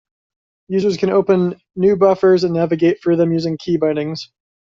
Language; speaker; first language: English; native; English